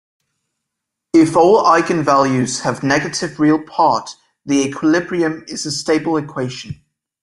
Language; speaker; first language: English; native; English